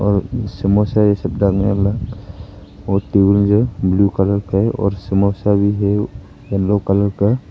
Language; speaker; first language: Hindi; early bilingual, other home language; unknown